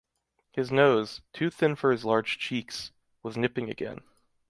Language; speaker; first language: English; native; English